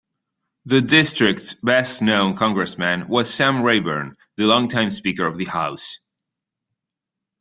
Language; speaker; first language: English; non-native, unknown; Italian